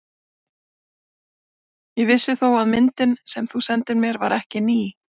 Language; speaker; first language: Icelandic; native; Icelandic